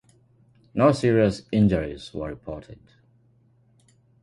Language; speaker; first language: English; non-native, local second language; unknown